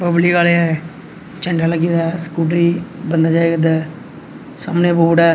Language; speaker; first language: Hindi; non-native, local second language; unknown